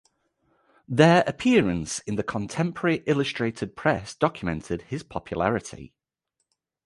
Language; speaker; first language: English; native; English